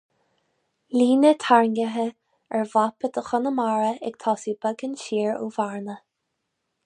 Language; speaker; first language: Irish; non-native, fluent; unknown